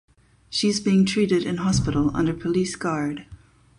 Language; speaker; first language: English; non-native, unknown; German